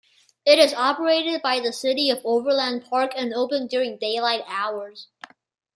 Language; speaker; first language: English; non-native, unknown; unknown